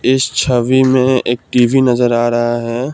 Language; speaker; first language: Hindi; non-native, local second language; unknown